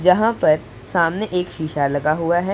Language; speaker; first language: Hindi; non-native, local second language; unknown